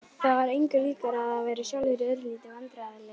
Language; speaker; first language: Icelandic; native; Icelandic